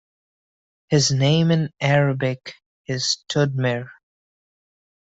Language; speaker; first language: English; non-native, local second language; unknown